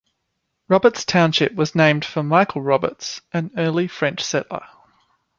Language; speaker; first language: English; native; English